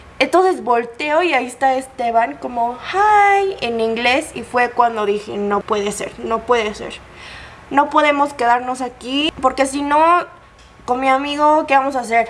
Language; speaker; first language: Spanish; non-native, fluent; Korean